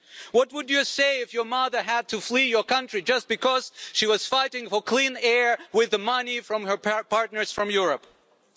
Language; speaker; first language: English; non-native, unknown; German